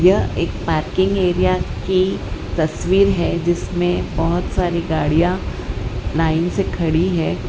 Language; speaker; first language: Hindi; non-native, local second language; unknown